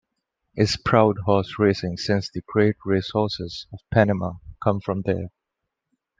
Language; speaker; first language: English; non-native, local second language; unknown